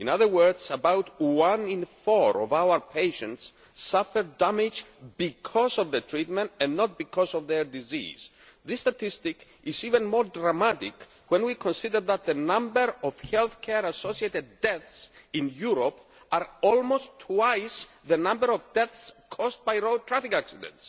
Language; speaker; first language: English; non-native, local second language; Greek